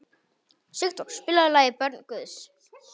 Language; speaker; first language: Icelandic; non-native, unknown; Polish